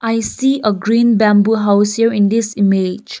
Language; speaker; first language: English; non-native, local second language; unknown